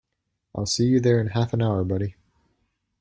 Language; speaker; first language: English; native; English